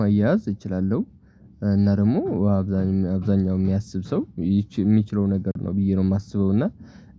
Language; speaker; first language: Amharic; non-native, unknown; Tigrinya